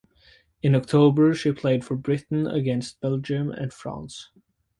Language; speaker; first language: English; native; English